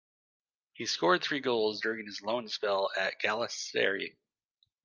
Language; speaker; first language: English; native; English